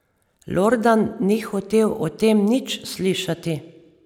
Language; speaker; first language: Slovenian; native; Slovenian